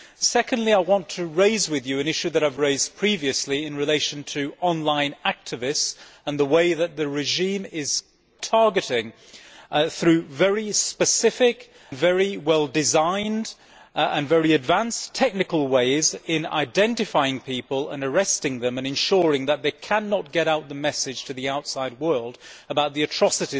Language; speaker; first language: English; native; English